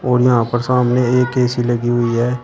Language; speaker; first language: Hindi; native; Hindi